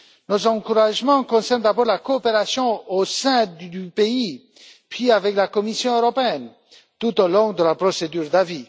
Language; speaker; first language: French; non-native, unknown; Romanian